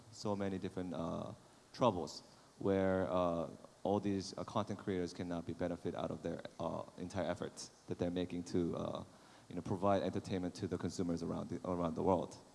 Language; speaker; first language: English; non-native, fluent; Korean